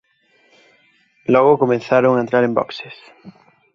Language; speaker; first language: Galician; native; Galician